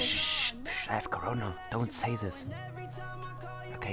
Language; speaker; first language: English; non-native, learner; German